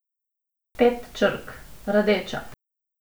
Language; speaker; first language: Slovenian; non-native, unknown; Macedonian